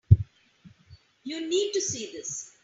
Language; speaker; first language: English; non-native, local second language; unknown